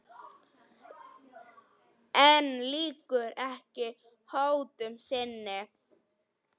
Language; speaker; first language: Icelandic; non-native, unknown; Polish